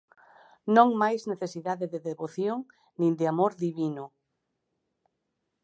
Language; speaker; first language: Galician; native; Galician